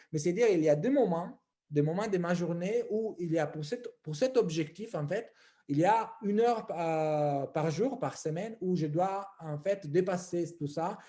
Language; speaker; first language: French; non-native, fluent; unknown